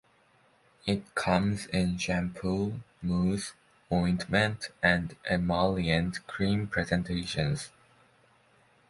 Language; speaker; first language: English; native; English